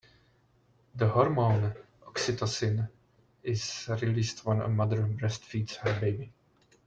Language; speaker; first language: English; non-native, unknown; Czech